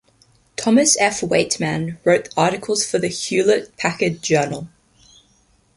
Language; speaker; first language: English; native; English